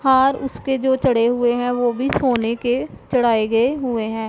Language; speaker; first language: Hindi; non-native, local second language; Punjabi